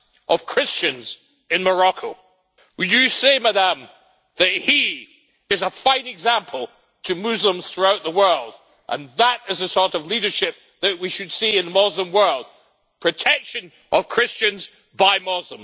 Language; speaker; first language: English; native; English